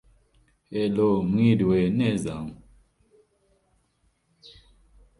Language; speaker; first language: English; non-native, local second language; Kinyarwanda